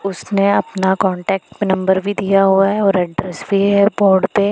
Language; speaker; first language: Hindi; non-native, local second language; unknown